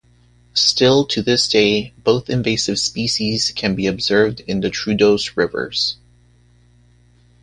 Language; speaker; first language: English; native; English